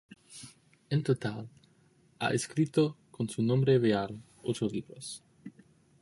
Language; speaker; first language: Spanish; non-native, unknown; English